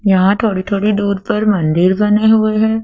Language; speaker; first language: Hindi; native; Hindi